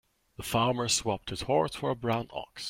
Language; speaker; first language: English; non-native, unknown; German